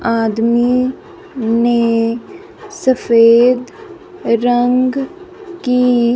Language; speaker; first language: Hindi; non-native, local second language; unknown